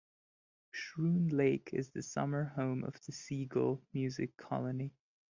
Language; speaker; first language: English; non-native, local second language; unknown